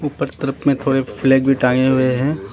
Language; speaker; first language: Hindi; non-native, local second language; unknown